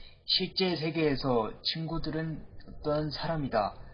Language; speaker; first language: Korean; native; Korean